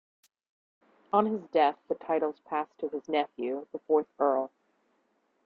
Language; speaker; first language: English; native; English